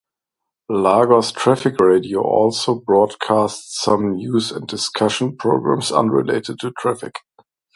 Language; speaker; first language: English; non-native, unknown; German